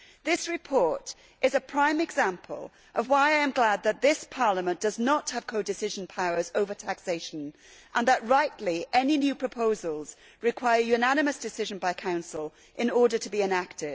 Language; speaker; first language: English; native; English